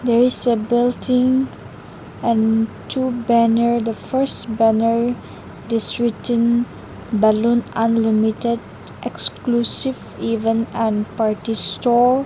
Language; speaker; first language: English; non-native, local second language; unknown